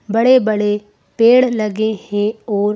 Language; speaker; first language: Hindi; native; Hindi